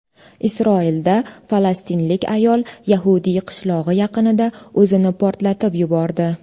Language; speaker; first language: Uzbek; native; Uzbek